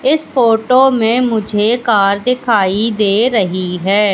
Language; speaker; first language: Hindi; native; Hindi